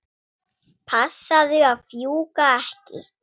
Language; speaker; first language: Icelandic; non-native, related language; Swedish